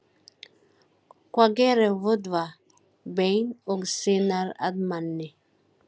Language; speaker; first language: Icelandic; non-native, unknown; Filipino